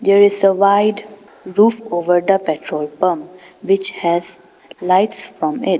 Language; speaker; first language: English; non-native, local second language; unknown